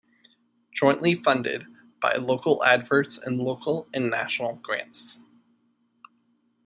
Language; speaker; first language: English; native; English